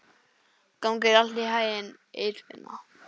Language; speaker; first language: Icelandic; non-native, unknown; English